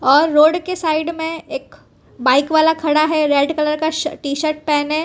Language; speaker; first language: Hindi; non-native, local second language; Gujarati